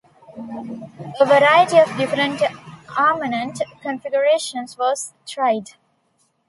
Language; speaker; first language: English; non-native, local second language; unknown